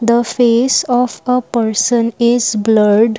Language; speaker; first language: English; non-native, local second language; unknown